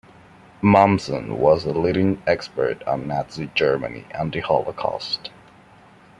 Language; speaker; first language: English; non-native, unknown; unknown